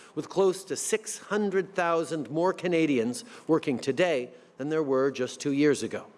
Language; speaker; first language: English; native; English